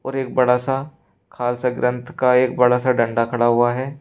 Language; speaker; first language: Hindi; native; Hindi